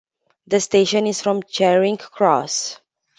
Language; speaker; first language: English; non-native, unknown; Romanian